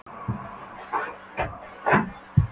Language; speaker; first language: Icelandic; non-native, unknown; Polish